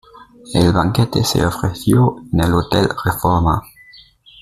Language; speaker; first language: Spanish; native; Spanish